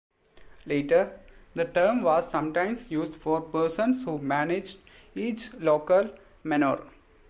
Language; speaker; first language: English; non-native, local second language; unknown